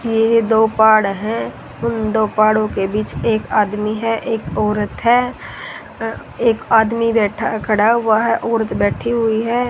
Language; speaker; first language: Hindi; native; Hindi